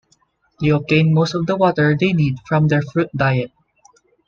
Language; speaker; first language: English; non-native, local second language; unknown